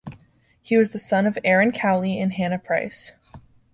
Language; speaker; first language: English; native; English